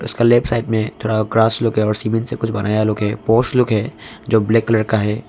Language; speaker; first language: Hindi; early bilingual, other home language; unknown